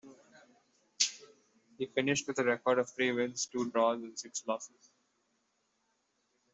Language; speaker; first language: English; non-native, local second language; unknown